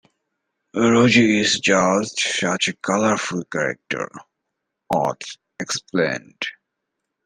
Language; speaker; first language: English; native; English